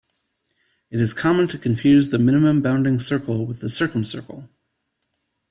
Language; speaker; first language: English; native; English